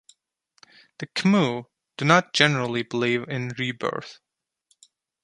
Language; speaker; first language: English; non-native, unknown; Turkish